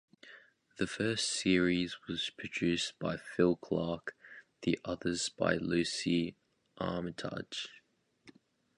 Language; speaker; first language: English; native; English